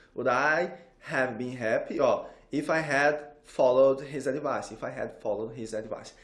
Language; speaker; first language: English; non-native, fluent; Portuguese